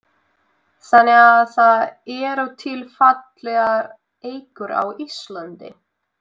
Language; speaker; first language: Icelandic; non-native, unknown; Russian